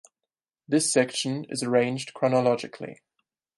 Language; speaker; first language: English; non-native, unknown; German